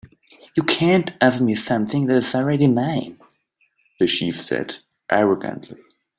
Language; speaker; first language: English; native; English